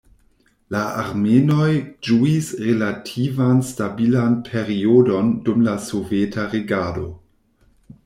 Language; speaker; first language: Esperanto; non-native, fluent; German